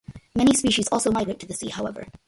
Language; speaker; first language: English; early bilingual, other home language; Malayalam